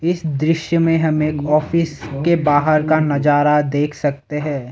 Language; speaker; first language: Hindi; non-native, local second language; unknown